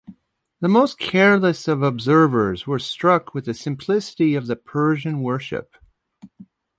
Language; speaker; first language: English; native; English